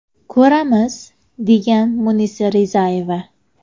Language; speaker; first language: Uzbek; native; Uzbek